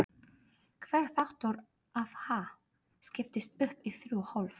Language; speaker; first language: Icelandic; non-native, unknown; Polish